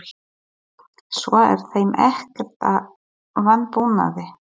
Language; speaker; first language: Icelandic; non-native, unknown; Polish